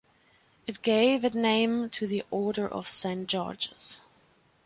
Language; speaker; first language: English; non-native, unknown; German